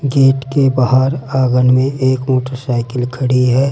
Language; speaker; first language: Hindi; native; Hindi